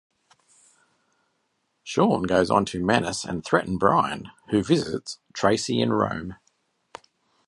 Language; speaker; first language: English; native; English